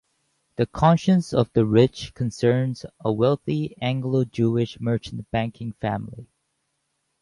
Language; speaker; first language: English; native; English